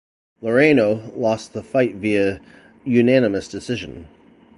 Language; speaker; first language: English; native; English